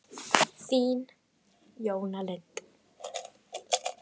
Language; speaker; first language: Icelandic; native; Icelandic